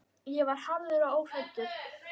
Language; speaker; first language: Icelandic; native; Icelandic